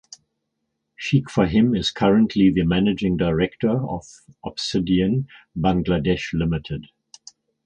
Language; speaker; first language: English; native; English